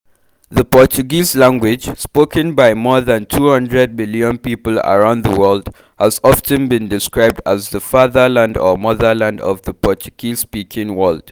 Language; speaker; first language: English; non-native, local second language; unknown